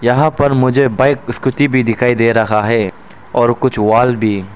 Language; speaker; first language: Hindi; non-native, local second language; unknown